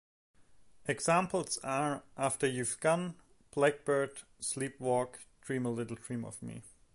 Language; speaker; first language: English; non-native, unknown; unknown